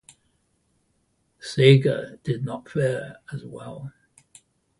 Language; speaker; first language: English; native; English